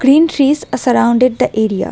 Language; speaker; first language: English; non-native, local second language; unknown